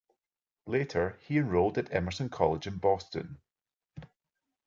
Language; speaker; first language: English; native; English